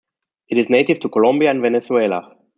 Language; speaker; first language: English; non-native, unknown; German